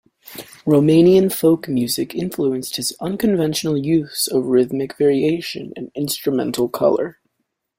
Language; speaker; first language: English; native; English